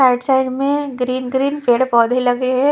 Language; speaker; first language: Hindi; non-native, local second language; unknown